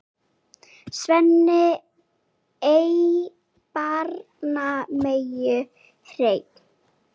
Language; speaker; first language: Icelandic; native; Icelandic